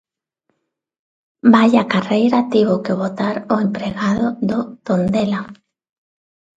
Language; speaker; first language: Galician; non-native, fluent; Spanish